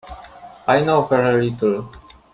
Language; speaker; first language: English; non-native, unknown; Polish